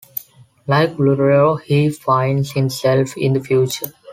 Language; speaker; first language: English; non-native, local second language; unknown